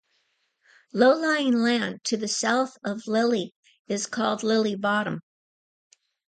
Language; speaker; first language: English; native; English